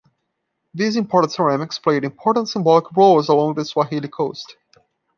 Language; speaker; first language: English; non-native, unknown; Portuguese